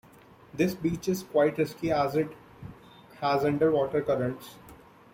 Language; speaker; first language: English; non-native, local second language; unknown